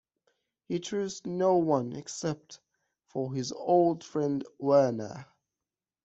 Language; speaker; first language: English; non-native, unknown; Persian